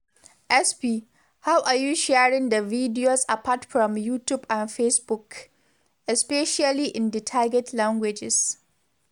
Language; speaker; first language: English; non-native, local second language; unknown